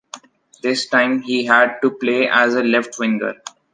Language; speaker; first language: English; non-native, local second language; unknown